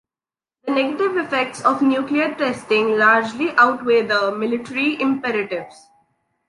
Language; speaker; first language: English; non-native, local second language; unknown